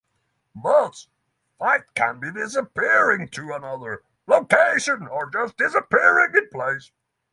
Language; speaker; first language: English; non-native, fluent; Norwegian